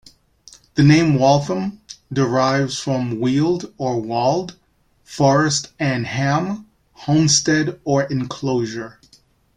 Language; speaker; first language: English; native; English